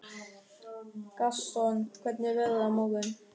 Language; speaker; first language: Icelandic; non-native, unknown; German